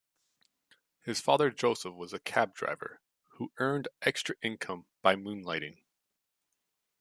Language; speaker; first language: English; native; English